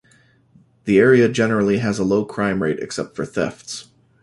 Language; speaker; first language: English; native; English